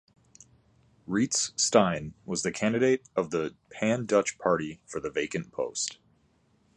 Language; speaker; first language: English; native; English